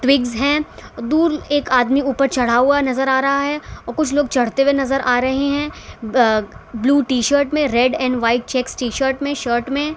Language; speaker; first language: Hindi; non-native, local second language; Gujarati